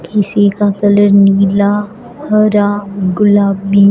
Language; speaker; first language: Hindi; non-native, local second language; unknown